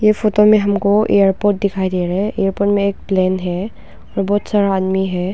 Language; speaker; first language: Hindi; non-native, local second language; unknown